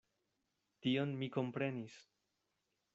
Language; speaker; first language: Esperanto; non-native, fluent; Spanish